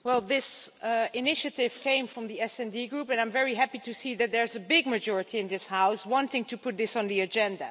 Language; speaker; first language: English; non-native, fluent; Dutch